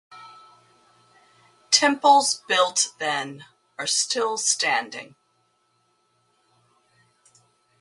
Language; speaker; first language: English; native; English